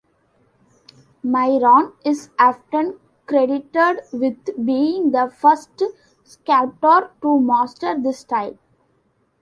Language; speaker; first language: English; non-native, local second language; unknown